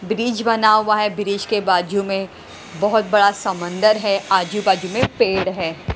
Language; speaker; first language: Hindi; non-native, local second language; Punjabi